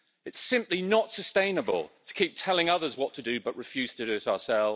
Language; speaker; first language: English; native; English